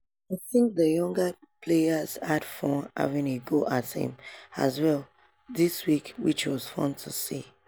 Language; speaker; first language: English; non-native, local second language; Yoruba